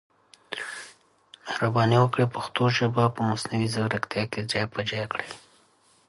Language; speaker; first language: English; native; English